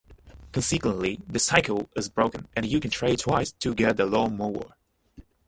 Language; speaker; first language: English; non-native, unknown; Japanese